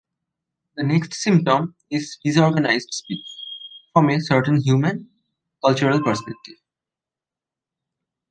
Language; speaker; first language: English; non-native, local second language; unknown